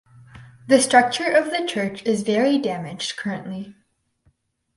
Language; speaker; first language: English; native; English